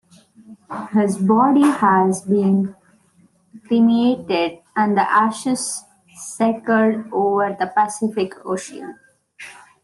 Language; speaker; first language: English; non-native, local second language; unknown